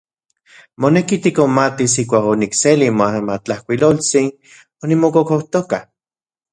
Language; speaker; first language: Central Puebla Nahuatl; non-native, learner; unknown